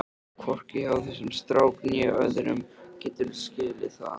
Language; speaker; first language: Icelandic; native; Icelandic